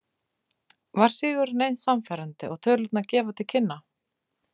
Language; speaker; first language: Icelandic; native; Icelandic